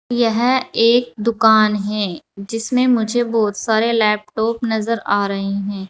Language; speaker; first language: Hindi; native; Hindi